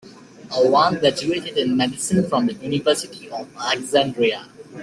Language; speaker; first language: English; native; English